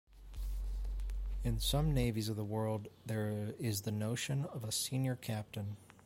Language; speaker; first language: English; native; English